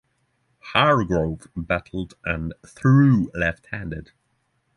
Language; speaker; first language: English; non-native, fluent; Norwegian